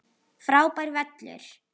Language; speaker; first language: Icelandic; native; Icelandic